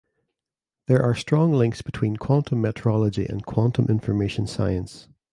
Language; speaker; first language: English; native; English